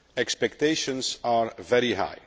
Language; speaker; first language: English; non-native, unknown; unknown